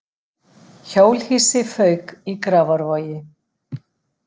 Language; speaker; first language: Icelandic; native; Icelandic